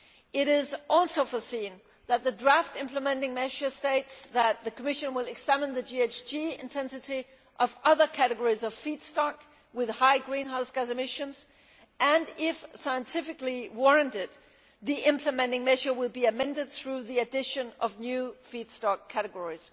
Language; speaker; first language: English; non-native, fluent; Danish